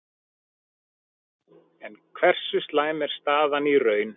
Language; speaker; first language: Icelandic; native; Icelandic